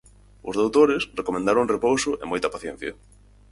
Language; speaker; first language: Galician; native; Galician